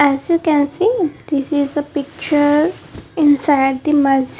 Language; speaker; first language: English; non-native, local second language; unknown